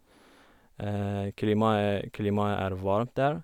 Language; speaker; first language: Norwegian; non-native, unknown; Kurdish